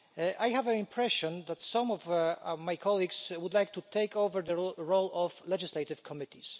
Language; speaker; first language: English; non-native, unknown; Polish